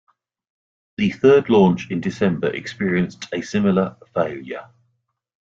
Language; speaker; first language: English; native; English